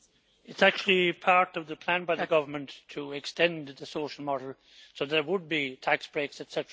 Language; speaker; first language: English; native; English